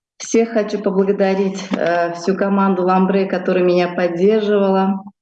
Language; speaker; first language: Russian; non-native, local second language; Uzbek